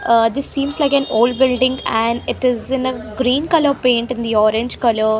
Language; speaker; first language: English; non-native, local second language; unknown